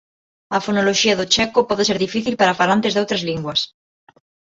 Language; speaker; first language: Galician; non-native, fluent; Spanish